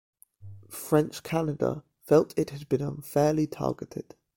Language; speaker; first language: English; native; English